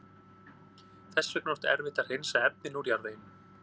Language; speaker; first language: Icelandic; native; Icelandic